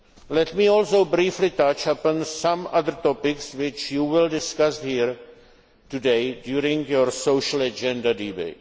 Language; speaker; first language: English; non-native, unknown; Czech